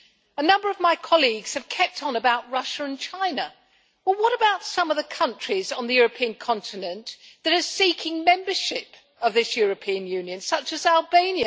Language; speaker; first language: English; native; English